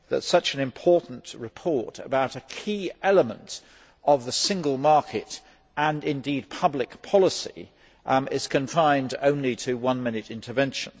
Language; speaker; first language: English; native; English